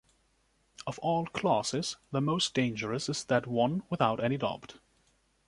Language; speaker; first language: English; non-native, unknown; German